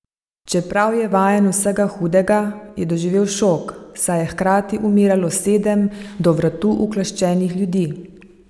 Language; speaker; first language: Slovenian; native; Slovenian